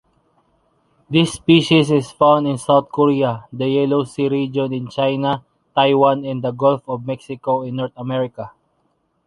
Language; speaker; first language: English; non-native, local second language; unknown